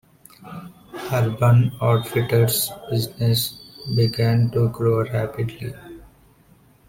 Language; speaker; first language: English; non-native, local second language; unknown